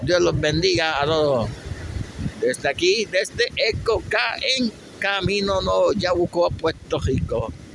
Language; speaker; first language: Spanish; native; Spanish